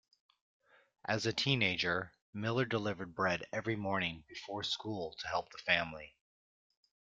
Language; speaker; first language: English; native; English